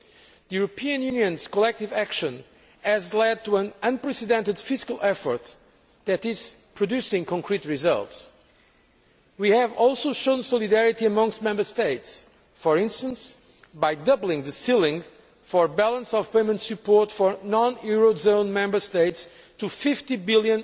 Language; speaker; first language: English; non-native, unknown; Portuguese